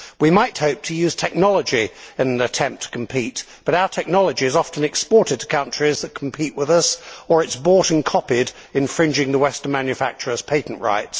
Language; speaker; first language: English; native; English